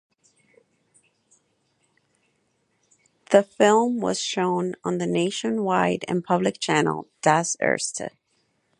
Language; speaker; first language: English; non-native, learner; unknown